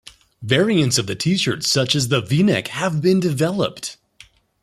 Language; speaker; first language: English; native; English